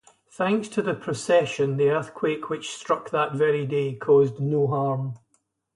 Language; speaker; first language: English; native; English